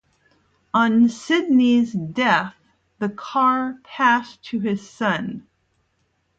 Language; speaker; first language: English; native; English